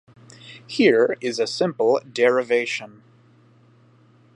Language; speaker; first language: English; native; English